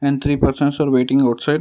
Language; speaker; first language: English; non-native, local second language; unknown